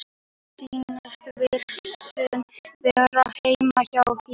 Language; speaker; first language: Icelandic; native; Icelandic